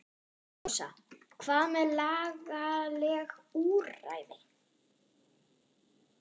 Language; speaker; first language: Icelandic; non-native, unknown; German